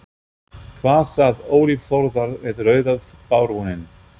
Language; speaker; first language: Icelandic; non-native, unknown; German